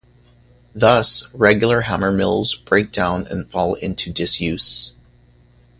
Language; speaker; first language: English; native; English